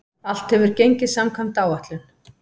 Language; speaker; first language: Icelandic; native; Icelandic